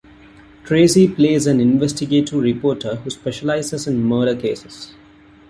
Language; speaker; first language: English; non-native, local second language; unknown